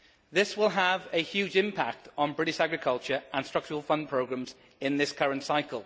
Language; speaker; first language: English; native; English